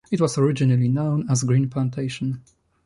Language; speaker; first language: English; non-native, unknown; Polish